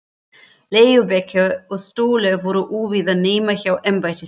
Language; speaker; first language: Icelandic; non-native, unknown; German